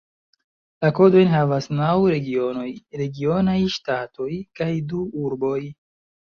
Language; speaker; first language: Esperanto; non-native, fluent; Chinese